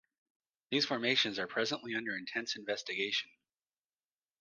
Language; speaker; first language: English; native; English